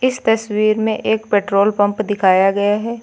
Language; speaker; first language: Hindi; native; Hindi